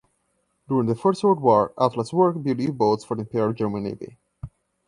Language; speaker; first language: English; non-native, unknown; Portuguese